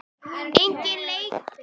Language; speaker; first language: Icelandic; native; Icelandic